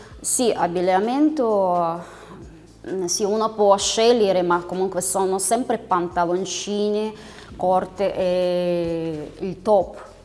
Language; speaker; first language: Italian; non-native, fluent; Russian